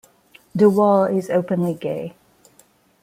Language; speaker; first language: English; non-native, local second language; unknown